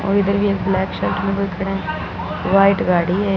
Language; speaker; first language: Hindi; non-native, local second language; Punjabi